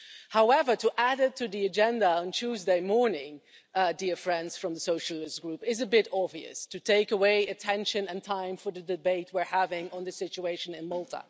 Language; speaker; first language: English; non-native, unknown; Dutch